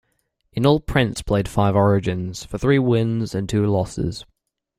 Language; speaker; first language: English; native; English